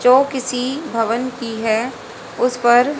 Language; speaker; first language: Hindi; native; Hindi